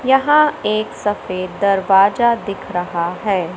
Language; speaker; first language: Hindi; native; Hindi